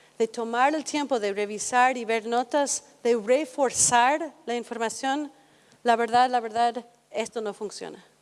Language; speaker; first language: Spanish; non-native, fluent; English